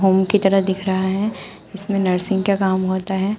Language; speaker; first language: Hindi; native; Hindi